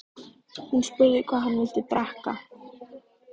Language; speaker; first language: Icelandic; native; Icelandic